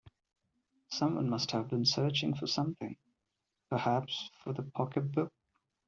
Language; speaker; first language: English; non-native, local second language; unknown